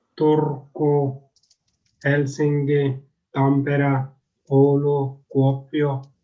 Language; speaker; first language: Finnish; non-native, learner; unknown